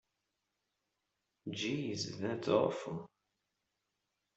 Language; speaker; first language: English; non-native, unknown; Swedish